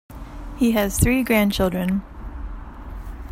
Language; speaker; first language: English; native; English